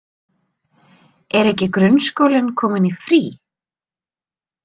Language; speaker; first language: Icelandic; native; Icelandic